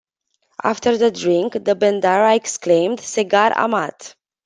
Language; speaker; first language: English; non-native, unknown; Romanian